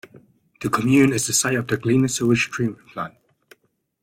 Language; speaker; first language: English; native; English